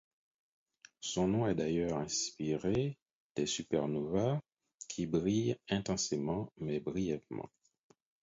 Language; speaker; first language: French; non-native, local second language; Haitian Creole